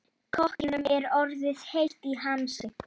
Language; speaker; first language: Icelandic; non-native, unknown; Polish